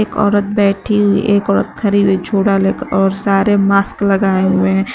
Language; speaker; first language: Hindi; native; Hindi